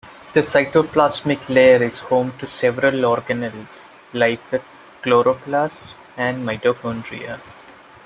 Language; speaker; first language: English; non-native, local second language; Malayalam